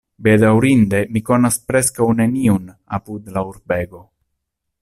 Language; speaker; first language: Esperanto; non-native, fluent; Italian